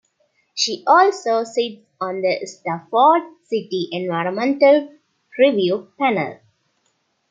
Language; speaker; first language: English; non-native, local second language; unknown